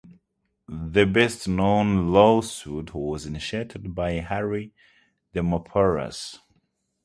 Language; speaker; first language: English; non-native, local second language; Kinyarwanda